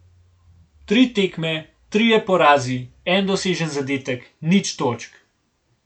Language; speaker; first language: Slovenian; native; Slovenian